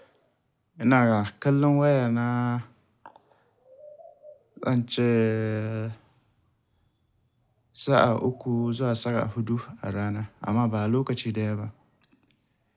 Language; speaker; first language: Hausa; native; Hausa